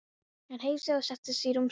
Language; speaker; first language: Icelandic; non-native, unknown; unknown